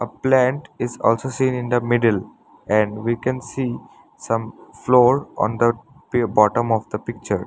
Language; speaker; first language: English; non-native, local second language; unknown